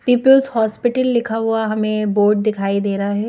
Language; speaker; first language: Hindi; native; Hindi